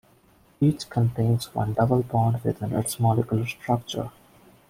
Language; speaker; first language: English; non-native, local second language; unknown